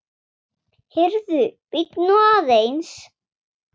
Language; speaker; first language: Icelandic; non-native, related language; Swedish